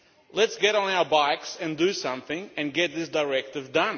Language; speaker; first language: English; non-native, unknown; Lithuanian